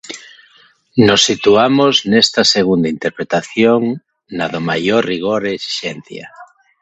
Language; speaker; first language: Galician; non-native, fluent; Spanish